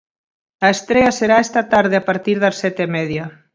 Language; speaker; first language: Galician; native; Galician